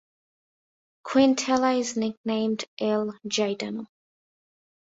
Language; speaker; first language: English; non-native, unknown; Bangla